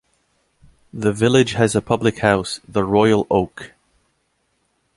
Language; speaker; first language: English; non-native, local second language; French